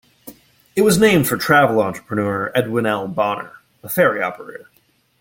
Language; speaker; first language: English; native; English